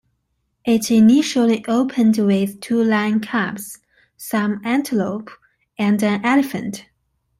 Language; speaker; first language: English; non-native, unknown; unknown